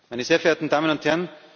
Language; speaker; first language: German; native; German